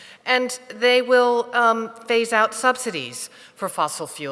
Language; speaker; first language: English; native; English